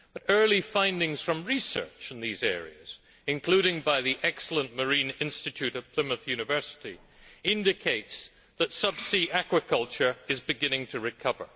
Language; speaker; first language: English; native; English